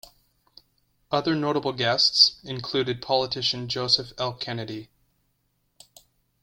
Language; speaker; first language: English; native; English